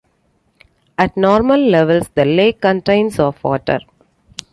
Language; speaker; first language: English; non-native, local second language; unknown